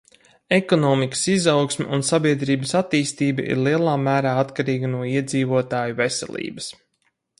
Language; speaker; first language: Latvian; native; Latvian